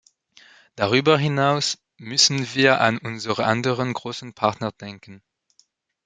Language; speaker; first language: German; non-native, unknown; French